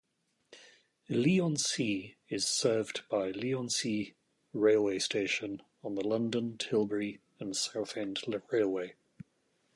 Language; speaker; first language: English; native; English